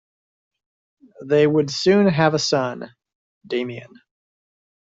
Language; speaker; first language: English; native; English